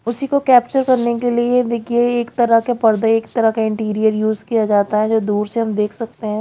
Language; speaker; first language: Hindi; native; Hindi